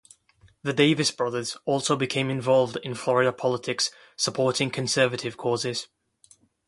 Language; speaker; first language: English; non-native, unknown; Kurdish